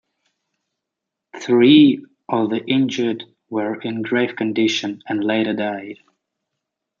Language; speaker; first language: English; native; English